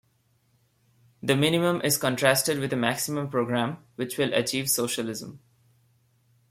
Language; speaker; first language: English; non-native, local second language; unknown